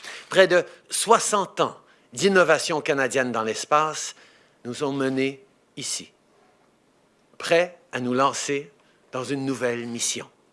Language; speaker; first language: French; early bilingual, heritage; French